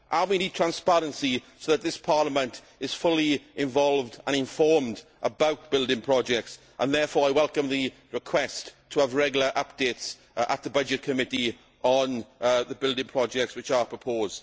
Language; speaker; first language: English; native; English